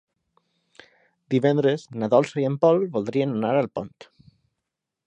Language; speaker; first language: Catalan; non-native, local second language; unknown